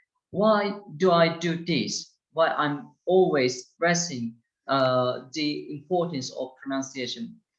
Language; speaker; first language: English; non-native, fluent; Turkish